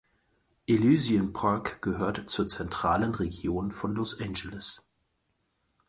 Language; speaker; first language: German; native; German